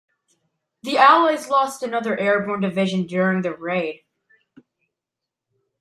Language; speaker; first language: English; native; English